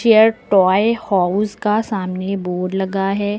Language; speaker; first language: Hindi; native; Hindi